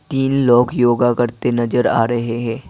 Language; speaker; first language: Hindi; non-native, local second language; Assamese